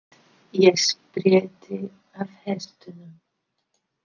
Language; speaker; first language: Icelandic; non-native, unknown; English